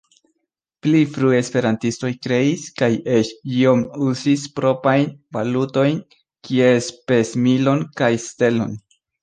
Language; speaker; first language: Esperanto; non-native, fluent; Spanish